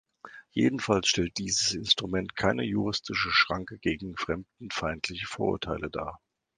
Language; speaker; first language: German; native; German